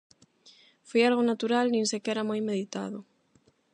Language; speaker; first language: Galician; non-native, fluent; Spanish